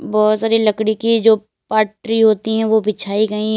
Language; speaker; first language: Hindi; native; Hindi